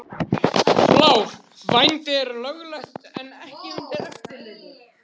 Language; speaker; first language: Icelandic; native; Icelandic